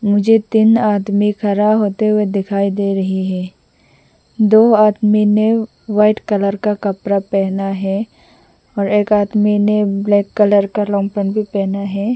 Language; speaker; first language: Hindi; non-native, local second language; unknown